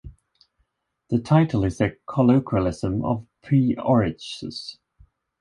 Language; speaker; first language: English; non-native, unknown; Swedish